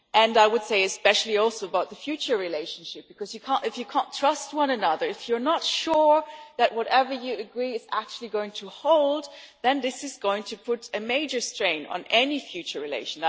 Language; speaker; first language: English; non-native, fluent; German